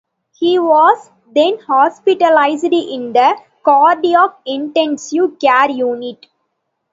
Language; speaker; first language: English; non-native, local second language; Tamil